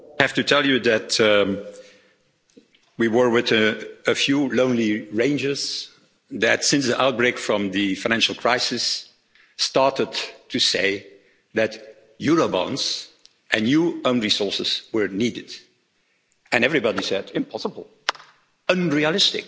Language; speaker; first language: English; non-native, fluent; Dutch